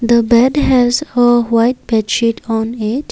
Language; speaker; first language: English; non-native, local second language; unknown